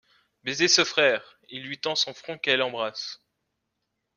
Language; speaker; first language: French; native; French